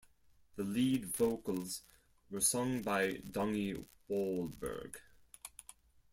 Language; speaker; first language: English; non-native, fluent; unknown